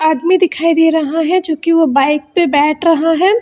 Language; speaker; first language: Hindi; non-native, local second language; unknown